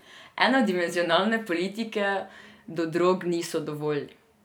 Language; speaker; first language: Slovenian; non-native, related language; Serbian